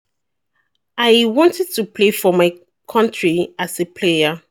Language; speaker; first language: English; non-native, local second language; Yoruba